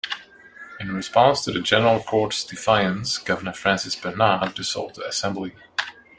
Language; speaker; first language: English; non-native, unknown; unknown